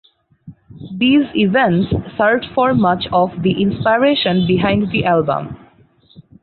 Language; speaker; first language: English; non-native, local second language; Bangla